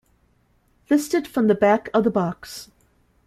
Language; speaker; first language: English; native; English